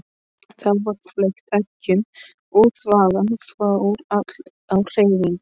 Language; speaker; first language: Icelandic; non-native, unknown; Polish